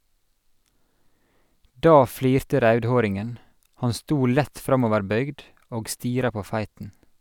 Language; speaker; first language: Norwegian; native; Norwegian